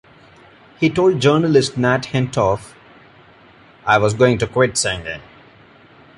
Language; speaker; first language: English; non-native, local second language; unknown